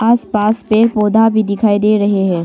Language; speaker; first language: Hindi; non-native, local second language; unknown